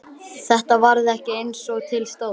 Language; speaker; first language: Icelandic; native; Icelandic